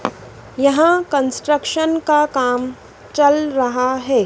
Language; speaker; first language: Hindi; native; Hindi